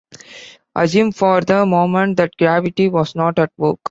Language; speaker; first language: English; non-native, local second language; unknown